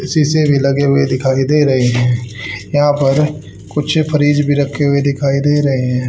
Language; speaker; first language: Hindi; native; Hindi